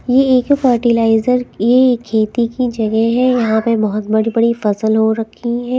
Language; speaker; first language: Hindi; non-native, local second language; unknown